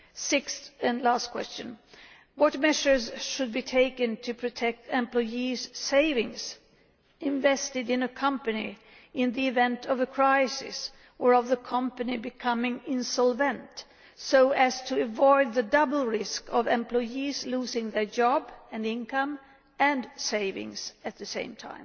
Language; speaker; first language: English; non-native, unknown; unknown